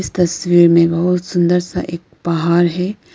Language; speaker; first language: Hindi; non-native, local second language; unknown